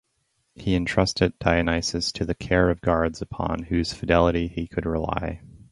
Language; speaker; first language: English; native; English